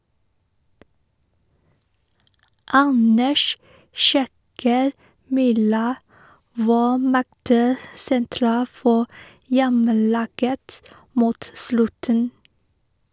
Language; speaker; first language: Norwegian; non-native, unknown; Chinese